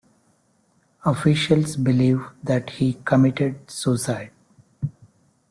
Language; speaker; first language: English; non-native, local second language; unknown